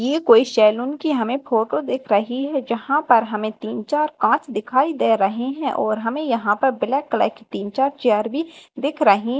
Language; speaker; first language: Hindi; native; Hindi